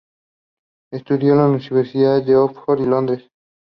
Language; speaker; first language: English; non-native, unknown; Spanish